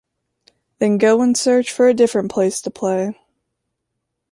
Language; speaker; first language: English; native; English